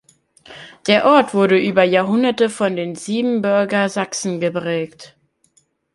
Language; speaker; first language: German; native; German